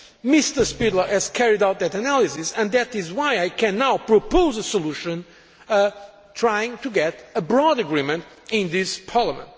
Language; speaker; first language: English; non-native, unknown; Portuguese